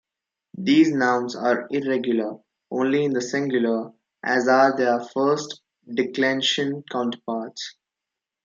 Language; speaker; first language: English; non-native, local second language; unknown